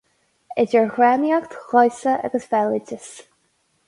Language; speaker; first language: Irish; non-native, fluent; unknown